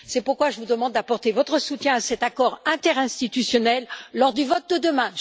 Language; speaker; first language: French; native; French